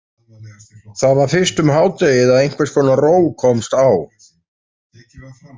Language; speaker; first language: Icelandic; native; Icelandic